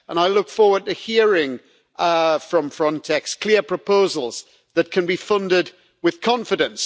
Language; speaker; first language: English; native; English